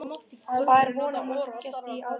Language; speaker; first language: Icelandic; native; Icelandic